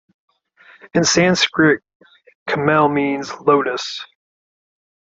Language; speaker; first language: English; native; English